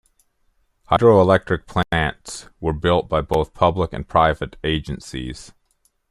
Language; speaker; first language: English; native; English